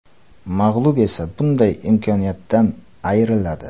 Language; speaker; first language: Uzbek; non-native, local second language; Kara-Kalpak